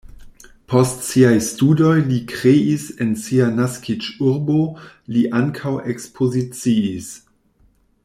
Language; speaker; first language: Esperanto; non-native, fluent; German